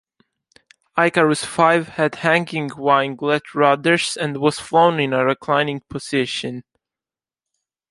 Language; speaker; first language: English; non-native, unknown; Italian